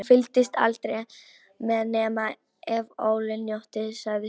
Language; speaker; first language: Icelandic; non-native, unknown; Polish